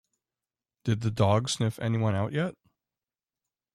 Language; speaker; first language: English; native; English